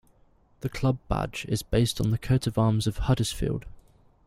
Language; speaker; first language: English; native; English